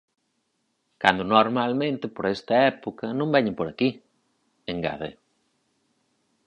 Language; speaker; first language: Galician; native; Galician